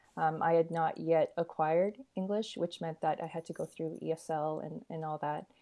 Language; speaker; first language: English; early bilingual, other home language; Korean